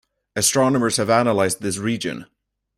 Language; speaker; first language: English; native; English